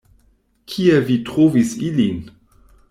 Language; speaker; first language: Esperanto; non-native, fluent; German